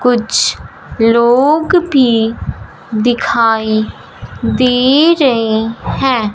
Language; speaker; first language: Hindi; non-native, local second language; Punjabi